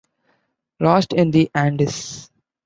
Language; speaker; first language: English; non-native, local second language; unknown